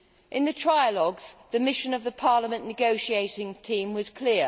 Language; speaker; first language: English; native; English